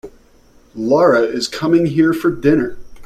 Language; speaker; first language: English; native; English